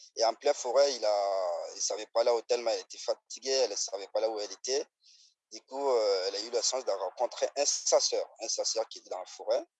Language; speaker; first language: French; non-native, local second language; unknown